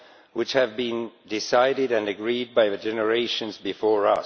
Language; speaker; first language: English; non-native, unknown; Estonian